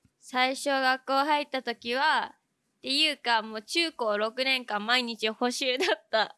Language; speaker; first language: Japanese; native; Japanese